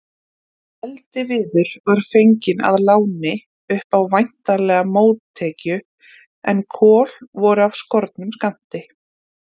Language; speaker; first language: Icelandic; native; Icelandic